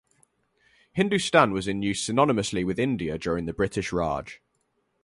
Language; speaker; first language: English; native; English